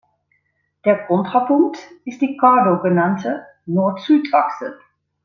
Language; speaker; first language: German; non-native, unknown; Dutch